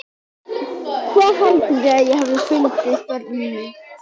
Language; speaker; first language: Icelandic; native; Icelandic